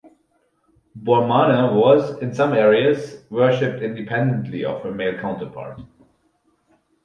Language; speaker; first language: English; non-native, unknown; German